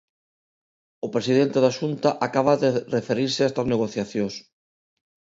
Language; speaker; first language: Galician; non-native, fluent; Spanish